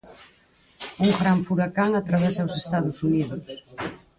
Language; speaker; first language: Galician; native; Galician